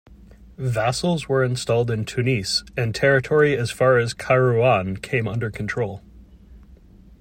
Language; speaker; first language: English; native; English